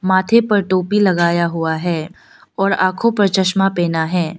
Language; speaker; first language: Hindi; early bilingual, other home language; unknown